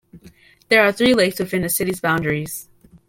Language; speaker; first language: English; native; English